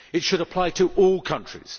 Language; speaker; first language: English; native; English